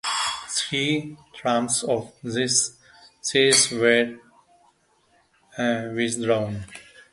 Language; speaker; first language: English; non-native, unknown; Central Kurdish